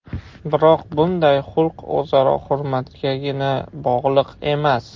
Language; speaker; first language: Uzbek; non-native, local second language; Russian